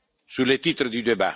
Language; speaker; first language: French; non-native, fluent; Italian